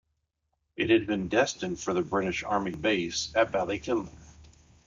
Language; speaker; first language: English; native; English